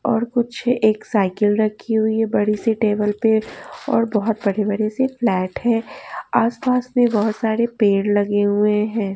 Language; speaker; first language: Hindi; native; Hindi